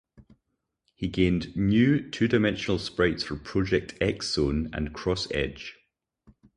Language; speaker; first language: English; native; English